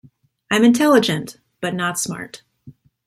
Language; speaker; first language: English; native; English